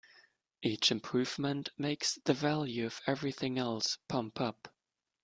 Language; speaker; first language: English; non-native, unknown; German